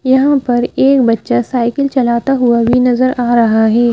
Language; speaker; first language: Hindi; native; Hindi